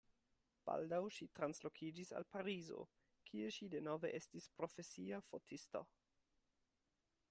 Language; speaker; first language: Esperanto; non-native, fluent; German